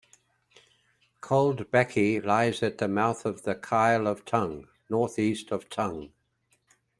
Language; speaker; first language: English; native; English